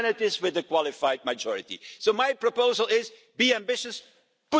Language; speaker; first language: English; non-native, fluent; German